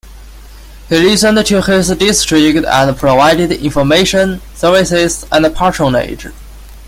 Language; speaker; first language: English; non-native, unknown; Chinese